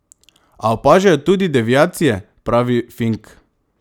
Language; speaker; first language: Slovenian; non-native, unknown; Macedonian